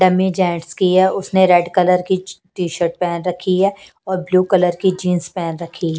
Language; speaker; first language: Hindi; non-native, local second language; Punjabi